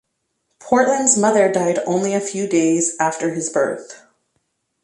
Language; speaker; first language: English; native; English